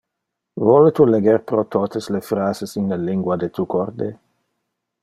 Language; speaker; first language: Interlingua; non-native, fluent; Dutch